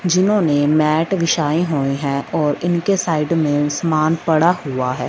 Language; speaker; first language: Hindi; non-native, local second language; Punjabi